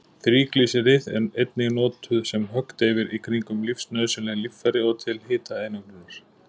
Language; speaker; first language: Icelandic; native; Icelandic